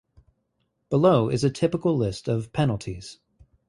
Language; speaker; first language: English; native; English